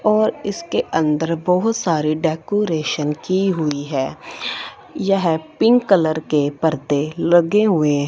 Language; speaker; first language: Hindi; non-native, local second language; Punjabi